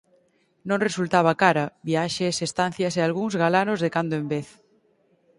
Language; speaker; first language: Galician; native; Galician